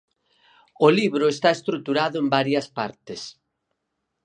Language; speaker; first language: Galician; native; Galician